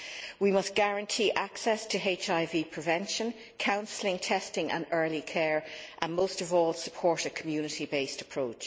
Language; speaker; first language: English; native; English